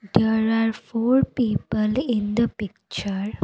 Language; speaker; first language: English; non-native, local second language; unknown